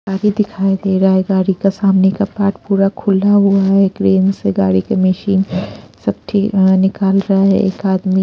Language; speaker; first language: Hindi; non-native, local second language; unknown